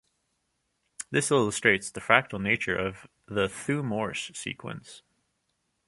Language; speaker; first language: English; native; English